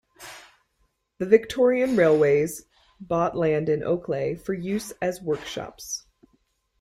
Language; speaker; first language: English; native; English